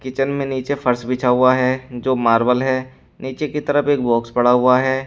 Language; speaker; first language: Hindi; native; Hindi